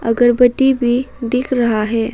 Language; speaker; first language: Hindi; non-native, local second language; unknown